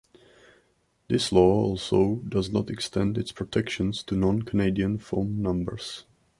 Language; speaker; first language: English; non-native, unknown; Czech